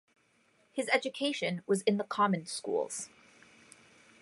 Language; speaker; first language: English; native; English